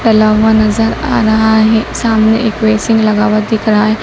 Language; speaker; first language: Hindi; native; Hindi